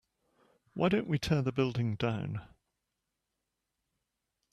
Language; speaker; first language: English; native; English